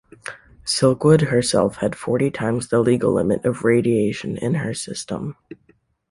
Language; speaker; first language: English; native; English